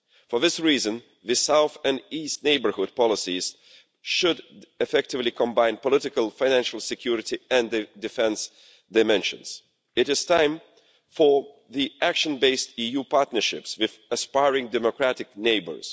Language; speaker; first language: English; non-native, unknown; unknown